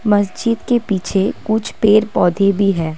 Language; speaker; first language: Hindi; non-native, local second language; Assamese